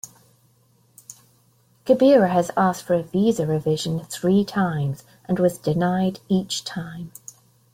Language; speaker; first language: English; native; English